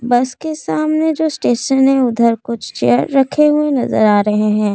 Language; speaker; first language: Hindi; non-native, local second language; Assamese